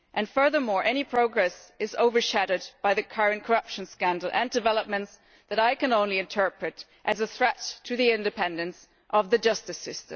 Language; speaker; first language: English; non-native, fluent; German